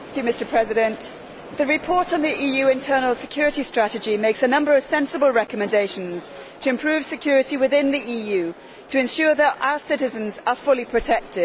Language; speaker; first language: English; native; English